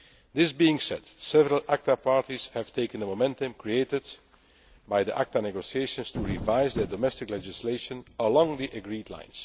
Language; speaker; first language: English; non-native, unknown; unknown